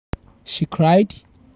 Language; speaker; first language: English; non-native, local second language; Yoruba